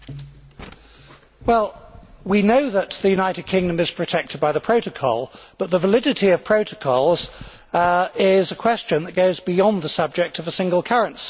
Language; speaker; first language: English; native; English